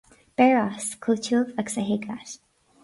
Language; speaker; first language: Irish; non-native, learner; English